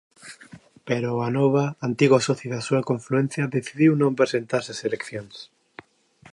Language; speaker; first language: Galician; native; Galician